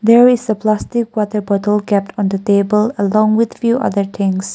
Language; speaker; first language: English; non-native, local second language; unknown